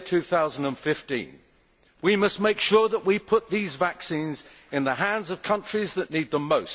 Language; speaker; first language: English; native; English